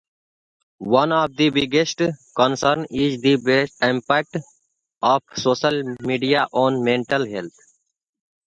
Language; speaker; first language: English; non-native, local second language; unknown